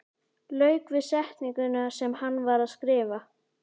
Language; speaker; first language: Icelandic; native; Icelandic